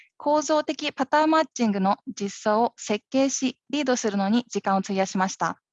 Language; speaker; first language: Japanese; native; Japanese